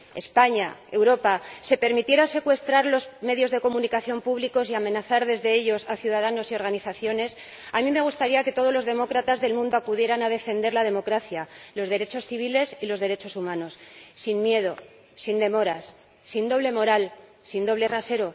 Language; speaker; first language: Spanish; native; Spanish